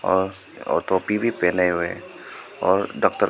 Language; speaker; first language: Hindi; non-native, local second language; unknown